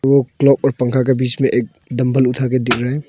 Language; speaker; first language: Hindi; non-native, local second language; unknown